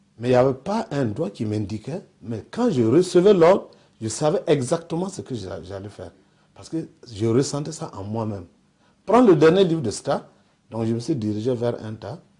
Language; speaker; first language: French; non-native, local second language; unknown